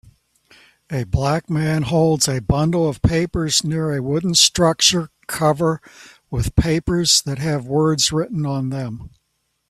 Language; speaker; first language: English; native; English